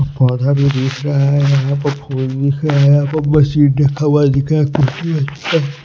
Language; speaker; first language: Hindi; non-native, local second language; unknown